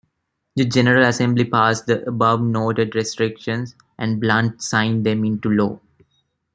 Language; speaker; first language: English; non-native, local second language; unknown